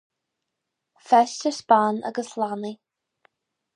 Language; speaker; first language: Irish; non-native, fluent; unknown